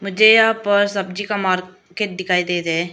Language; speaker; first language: Hindi; non-native, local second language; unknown